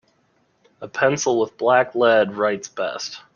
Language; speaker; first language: English; native; English